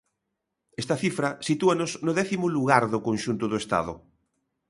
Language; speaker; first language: Galician; native; Galician